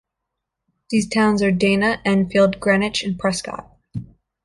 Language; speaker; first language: English; native; English